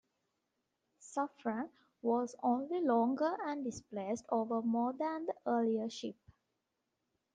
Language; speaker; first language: English; non-native, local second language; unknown